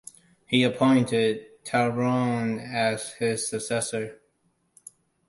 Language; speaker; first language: English; non-native, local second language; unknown